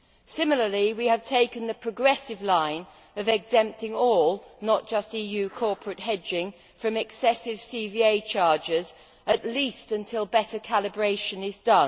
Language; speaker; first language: English; native; English